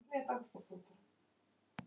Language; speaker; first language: Icelandic; non-native, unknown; Polish